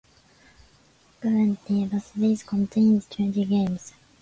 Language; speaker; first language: English; non-native, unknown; Japanese